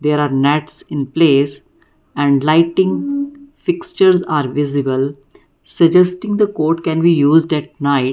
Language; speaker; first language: English; non-native, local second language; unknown